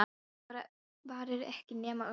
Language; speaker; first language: Icelandic; non-native, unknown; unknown